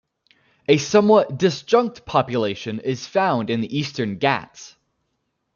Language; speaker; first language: English; native; English